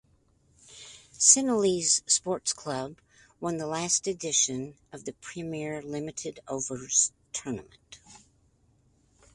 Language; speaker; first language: English; native; English